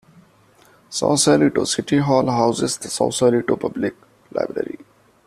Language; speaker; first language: English; non-native, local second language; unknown